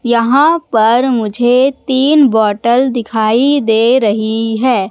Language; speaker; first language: Hindi; native; Hindi